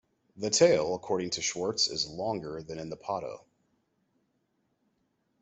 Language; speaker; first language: English; native; English